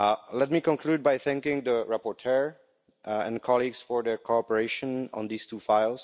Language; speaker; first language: English; non-native, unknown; Czech